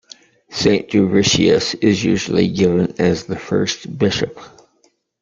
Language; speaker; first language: English; native; English